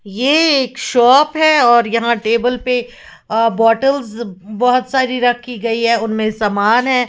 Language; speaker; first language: Hindi; native; Hindi